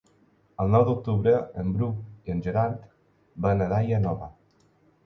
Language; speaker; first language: Catalan; non-native, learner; Spanish